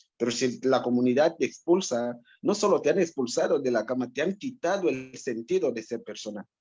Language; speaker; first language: Spanish; non-native, local second language; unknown